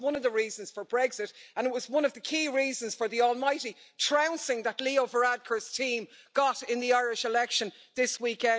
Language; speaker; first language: English; native; English